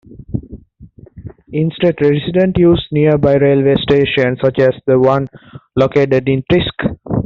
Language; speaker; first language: English; native; English